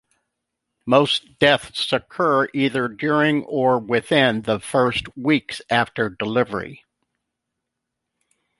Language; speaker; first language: English; native; English